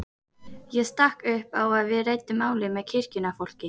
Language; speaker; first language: Icelandic; native; Icelandic